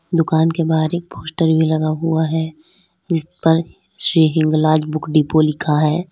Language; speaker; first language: Hindi; native; Hindi